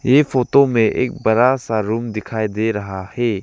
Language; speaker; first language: Hindi; non-native, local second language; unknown